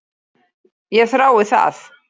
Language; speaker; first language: Icelandic; native; Icelandic